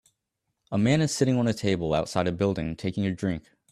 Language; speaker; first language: English; native; English